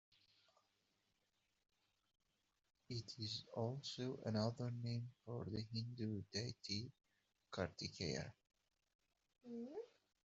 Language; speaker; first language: English; native; English